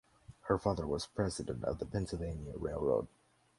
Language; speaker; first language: English; native; English